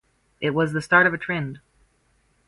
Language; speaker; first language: English; native; English